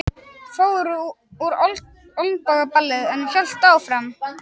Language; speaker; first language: Icelandic; native; Icelandic